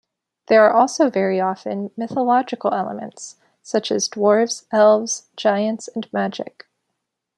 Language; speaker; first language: English; native; English